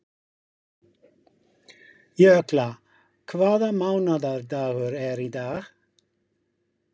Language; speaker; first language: Icelandic; non-native, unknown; English